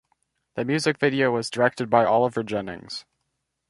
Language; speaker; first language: English; native; English